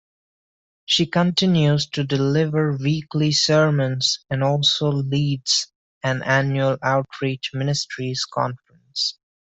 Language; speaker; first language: English; non-native, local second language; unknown